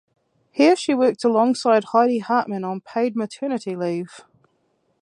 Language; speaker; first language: English; native; English